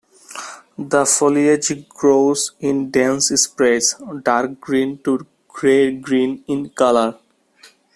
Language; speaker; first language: English; non-native, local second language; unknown